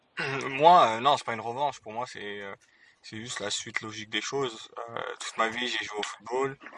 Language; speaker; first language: French; early bilingual, other home language; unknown